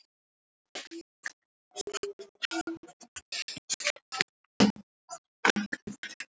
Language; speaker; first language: Icelandic; native; Icelandic